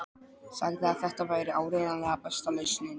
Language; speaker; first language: Icelandic; non-native, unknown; Polish